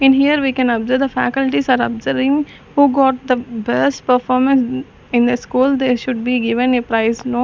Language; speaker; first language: English; non-native, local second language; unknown